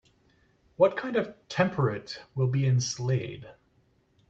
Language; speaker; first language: English; native; English